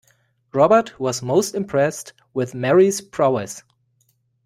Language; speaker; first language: English; non-native, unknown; German